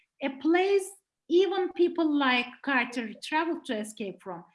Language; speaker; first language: English; non-native, fluent; Turkish